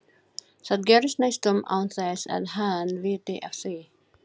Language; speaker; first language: Icelandic; non-native, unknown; Filipino